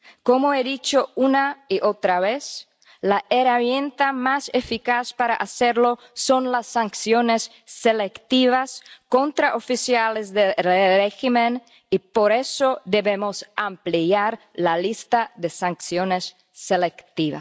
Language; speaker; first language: Spanish; non-native, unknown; Czech